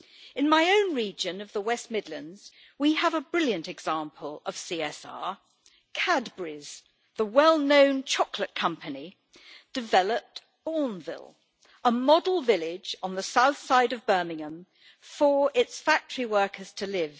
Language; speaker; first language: English; native; English